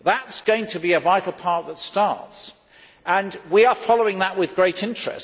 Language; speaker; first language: English; native; English